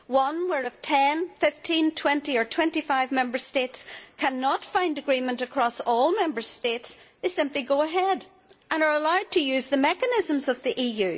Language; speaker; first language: English; native; English